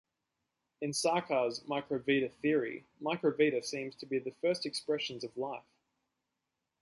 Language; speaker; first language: English; native; English